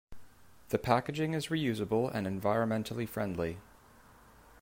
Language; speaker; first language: English; native; English